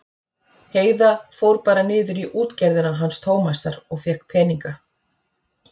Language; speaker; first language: Icelandic; native; Icelandic